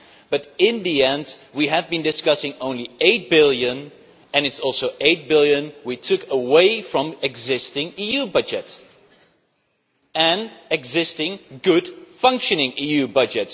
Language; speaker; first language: English; non-native, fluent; Dutch